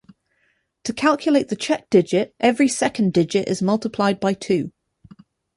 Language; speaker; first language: English; native; English